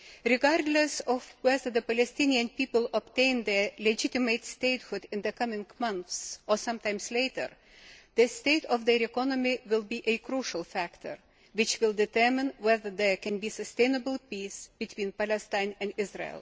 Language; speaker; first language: English; non-native, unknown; Lithuanian